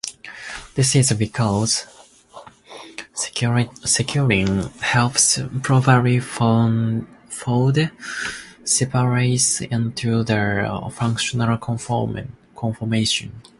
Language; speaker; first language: English; non-native, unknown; Japanese